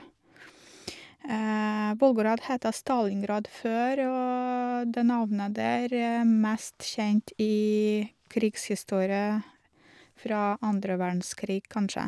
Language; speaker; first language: Norwegian; non-native, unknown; Russian